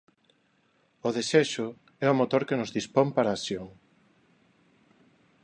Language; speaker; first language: Galician; non-native, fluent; Spanish